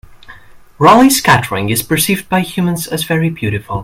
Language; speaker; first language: English; native; English